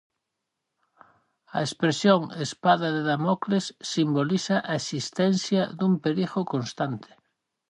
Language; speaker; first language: Galician; native; Galician